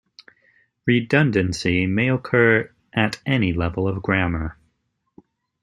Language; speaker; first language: English; native; English